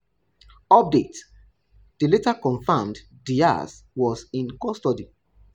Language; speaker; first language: English; non-native, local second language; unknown